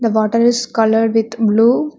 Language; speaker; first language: English; non-native, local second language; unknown